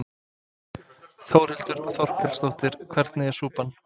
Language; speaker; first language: Icelandic; non-native, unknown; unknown